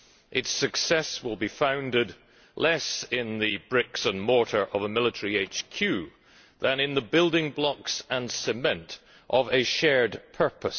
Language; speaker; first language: English; native; English